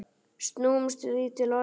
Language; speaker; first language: Icelandic; native; Icelandic